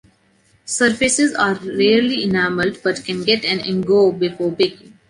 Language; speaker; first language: English; non-native, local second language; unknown